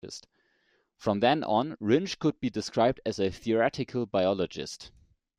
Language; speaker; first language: English; non-native, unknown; German